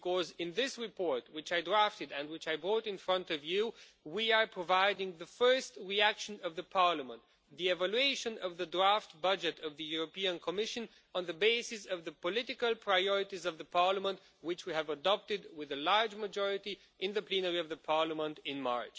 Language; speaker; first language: English; non-native, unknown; Romanian